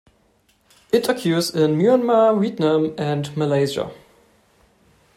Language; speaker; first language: English; non-native, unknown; German